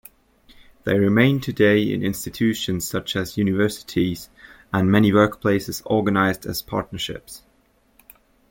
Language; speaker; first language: English; native; English